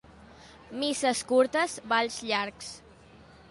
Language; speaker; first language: Catalan; non-native, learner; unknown